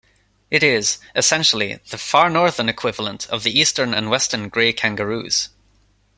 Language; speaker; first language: English; non-native, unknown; Swedish